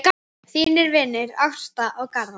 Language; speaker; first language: Icelandic; native; Icelandic